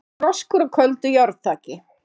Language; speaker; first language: Icelandic; native; Icelandic